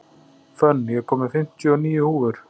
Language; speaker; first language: Icelandic; native; Icelandic